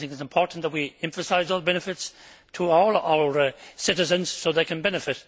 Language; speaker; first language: English; native; English